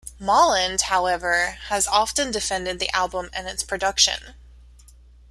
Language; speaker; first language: English; native; English